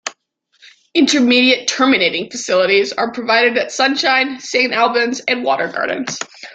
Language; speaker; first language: English; native; English